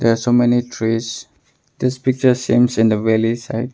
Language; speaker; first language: English; non-native, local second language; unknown